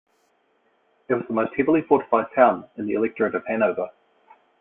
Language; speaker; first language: English; native; English